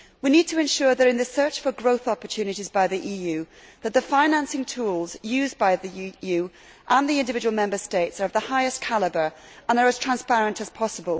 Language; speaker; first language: English; native; English